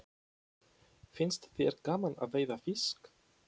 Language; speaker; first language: Icelandic; non-native, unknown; Polish